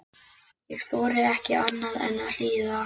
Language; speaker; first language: Icelandic; native; Icelandic